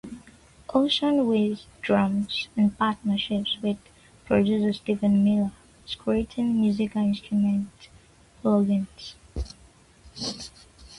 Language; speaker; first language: English; non-native, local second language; Yoruba